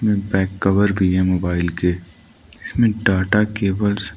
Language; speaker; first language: Hindi; non-native, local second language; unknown